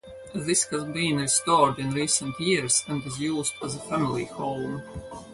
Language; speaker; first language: English; non-native, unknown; Latvian